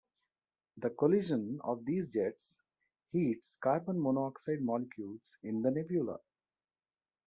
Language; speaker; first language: English; non-native, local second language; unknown